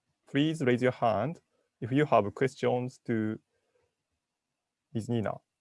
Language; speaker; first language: English; non-native, learner; Japanese